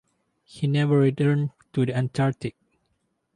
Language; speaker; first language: English; non-native, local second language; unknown